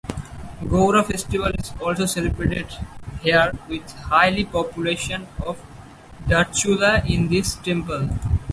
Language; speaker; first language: English; native; English